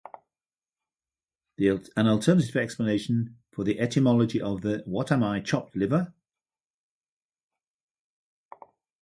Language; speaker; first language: English; native; English